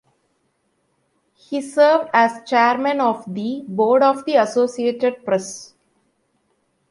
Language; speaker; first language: English; non-native, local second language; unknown